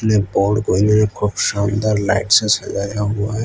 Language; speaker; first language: Hindi; non-native, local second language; Gujarati